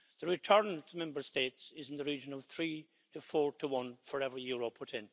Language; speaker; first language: English; native; English